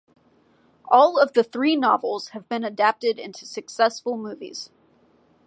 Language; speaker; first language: English; native; English